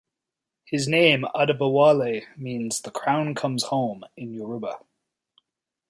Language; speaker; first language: English; native; English